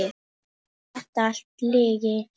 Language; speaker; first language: Icelandic; non-native, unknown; Polish